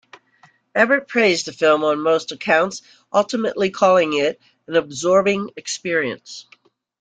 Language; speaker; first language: English; native; English